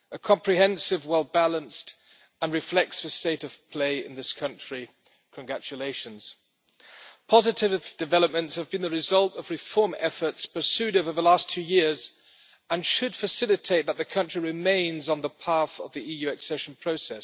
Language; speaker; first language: English; non-native, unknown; German